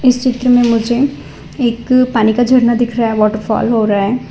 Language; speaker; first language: Hindi; non-native, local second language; Gujarati